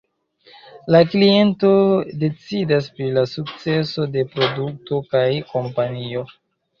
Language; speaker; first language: Esperanto; non-native, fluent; Chinese